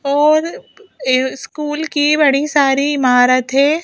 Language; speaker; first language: Hindi; native; Hindi